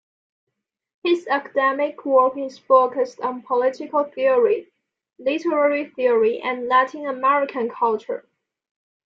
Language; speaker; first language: English; non-native, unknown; Chinese